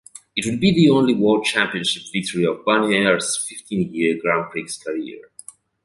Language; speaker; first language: English; native; English